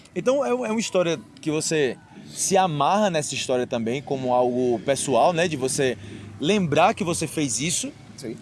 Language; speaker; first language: Portuguese; native; Portuguese